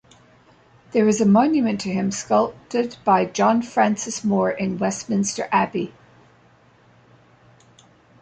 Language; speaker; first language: English; native; English